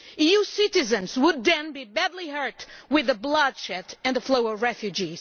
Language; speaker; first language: English; non-native, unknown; Portuguese